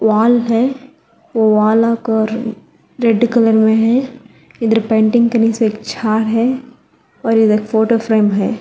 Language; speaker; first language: Hindi; non-native, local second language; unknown